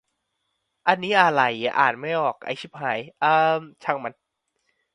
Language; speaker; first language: English; non-native, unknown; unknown